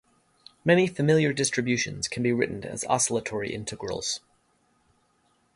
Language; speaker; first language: English; native; English